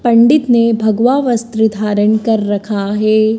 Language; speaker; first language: Hindi; native; Hindi